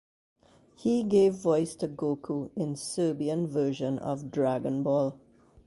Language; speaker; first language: English; native; English